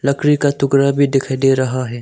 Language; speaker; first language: Hindi; non-native, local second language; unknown